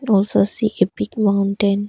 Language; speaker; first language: English; non-native, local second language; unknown